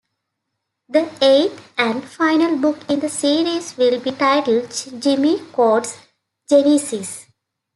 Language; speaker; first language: English; native; English